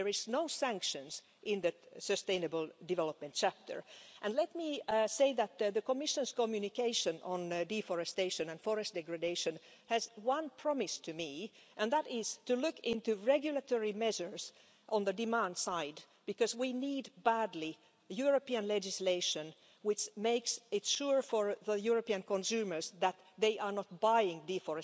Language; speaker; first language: English; non-native, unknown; Finnish